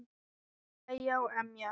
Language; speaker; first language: Icelandic; non-native, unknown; Thai